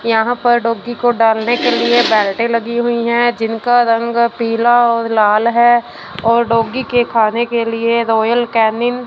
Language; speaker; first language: Hindi; non-native, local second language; Punjabi